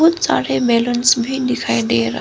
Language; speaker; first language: Hindi; non-native, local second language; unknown